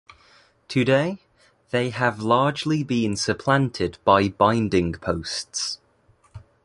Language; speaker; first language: English; native; English